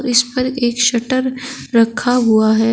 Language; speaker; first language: Hindi; native; Hindi